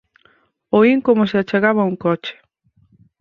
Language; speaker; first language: Galician; native; Galician